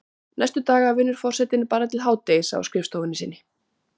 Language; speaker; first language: Icelandic; native; Icelandic